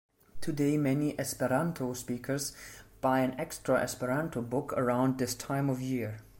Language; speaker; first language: English; non-native, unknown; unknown